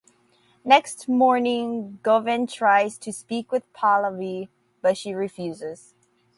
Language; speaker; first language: English; native; English